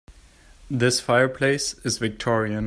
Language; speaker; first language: English; non-native, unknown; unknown